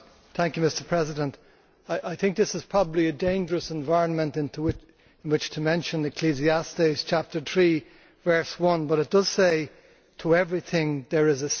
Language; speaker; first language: English; native; English